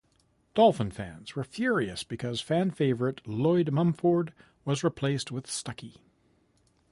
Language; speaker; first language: English; native; English